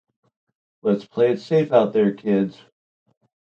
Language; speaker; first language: English; native; English